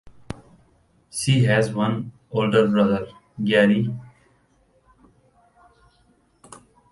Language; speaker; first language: English; non-native, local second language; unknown